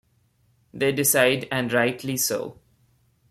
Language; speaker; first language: English; non-native, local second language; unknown